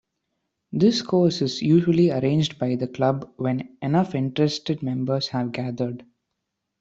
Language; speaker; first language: English; non-native, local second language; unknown